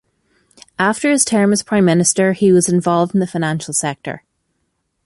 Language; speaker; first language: English; native; English